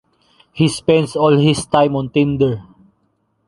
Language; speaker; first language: English; non-native, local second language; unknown